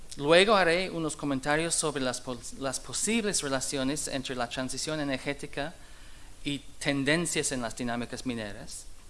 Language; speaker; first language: Spanish; non-native, fluent; English